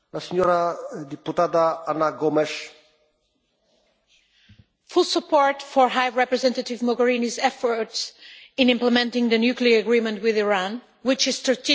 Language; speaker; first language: English; non-native, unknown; Portuguese